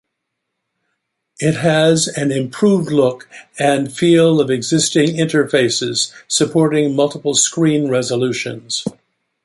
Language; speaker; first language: English; native; English